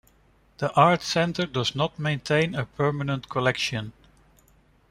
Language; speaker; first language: English; non-native, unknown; Dutch